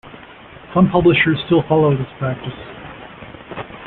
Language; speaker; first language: English; native; English